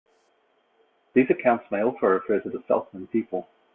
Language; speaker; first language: English; native; English